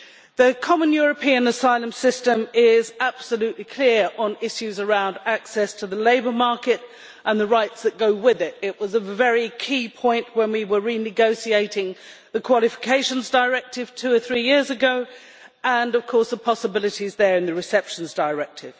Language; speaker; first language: English; native; English